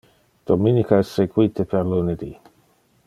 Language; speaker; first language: Interlingua; non-native, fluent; Dutch